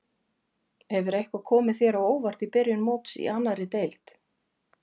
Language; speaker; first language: Icelandic; native; Icelandic